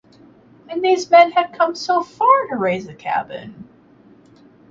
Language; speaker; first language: English; native; English